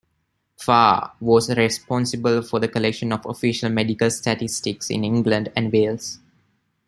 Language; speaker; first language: English; non-native, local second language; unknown